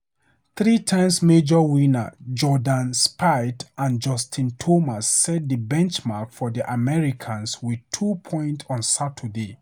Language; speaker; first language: English; non-native, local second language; Hausa